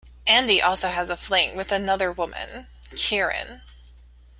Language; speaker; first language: English; native; English